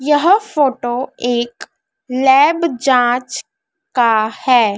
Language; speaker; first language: Hindi; native; Hindi